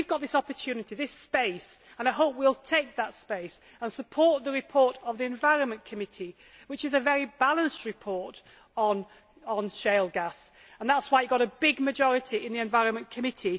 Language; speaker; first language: English; native; English